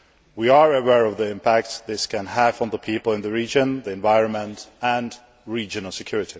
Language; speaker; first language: English; non-native, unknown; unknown